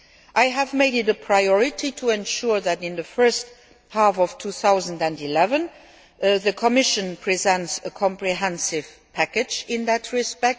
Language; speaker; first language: English; non-native, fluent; Luxembourgish